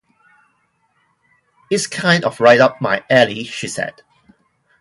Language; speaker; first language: English; non-native, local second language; Cantonese